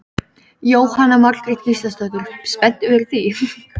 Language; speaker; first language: Icelandic; native; Icelandic